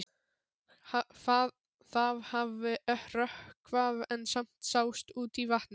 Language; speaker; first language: Icelandic; non-native, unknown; Polish